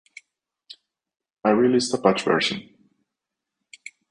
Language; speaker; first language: English; non-native, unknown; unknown